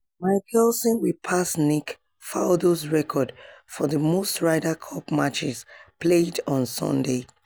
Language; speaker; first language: English; non-native, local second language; Yoruba